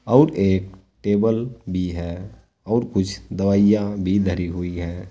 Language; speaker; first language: Hindi; native; Hindi